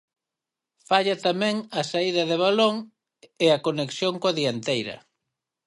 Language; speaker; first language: Galician; native; Galician